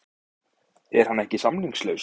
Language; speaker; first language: Icelandic; native; Icelandic